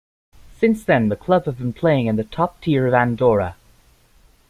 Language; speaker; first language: English; native; English